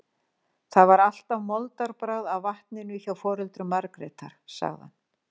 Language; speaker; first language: Icelandic; native; Icelandic